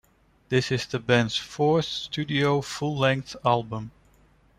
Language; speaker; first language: English; non-native, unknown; Dutch